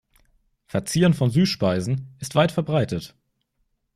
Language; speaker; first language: German; native; German